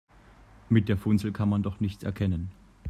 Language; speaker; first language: German; native; German